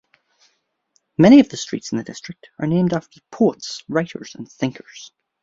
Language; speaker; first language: English; native; English